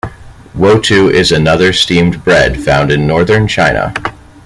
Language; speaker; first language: English; native; English